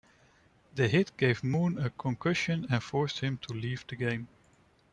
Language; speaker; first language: English; non-native, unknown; Dutch